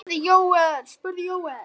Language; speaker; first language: Icelandic; native; Icelandic